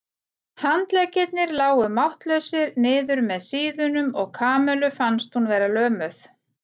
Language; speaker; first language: Icelandic; native; Icelandic